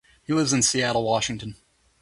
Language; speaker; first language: English; native; English